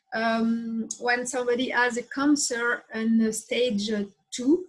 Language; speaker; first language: English; non-native, learner; French